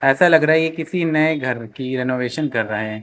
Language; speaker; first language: Hindi; native; Hindi